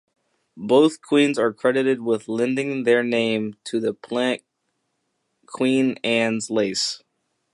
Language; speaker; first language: English; native; English